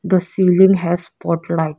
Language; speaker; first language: English; non-native, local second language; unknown